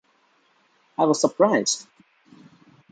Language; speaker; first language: English; non-native, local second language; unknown